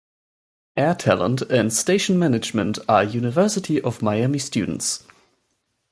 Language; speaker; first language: English; non-native, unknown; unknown